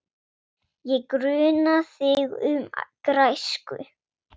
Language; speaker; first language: Icelandic; non-native, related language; Swedish